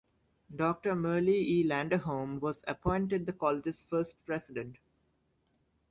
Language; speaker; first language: English; native; English